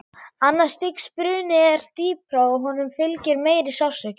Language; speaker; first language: Icelandic; non-native, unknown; German